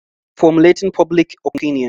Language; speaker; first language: English; non-native, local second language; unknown